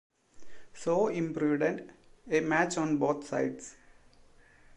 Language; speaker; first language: English; non-native, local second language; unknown